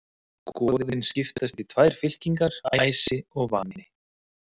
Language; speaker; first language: Icelandic; native; Icelandic